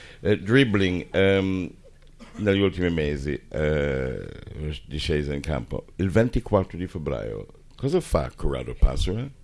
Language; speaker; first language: Italian; non-native, fluent; English